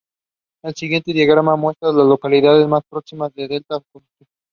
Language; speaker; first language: English; non-native, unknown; Spanish